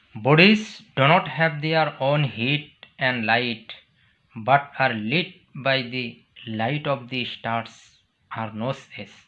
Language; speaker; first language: English; non-native, local second language; Assamese